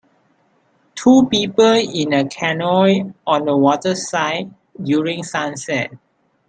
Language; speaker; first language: English; non-native, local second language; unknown